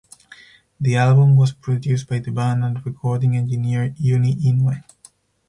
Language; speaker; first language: English; non-native, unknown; Spanish